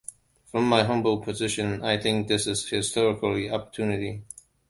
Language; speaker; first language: English; non-native, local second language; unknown